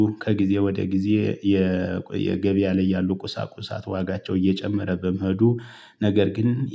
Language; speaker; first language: Amharic; native; Amharic